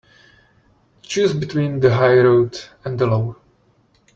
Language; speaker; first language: English; non-native, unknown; Czech